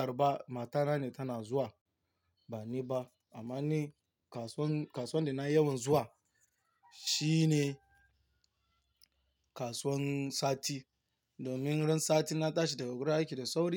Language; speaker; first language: Hausa; non-native, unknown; Yoruba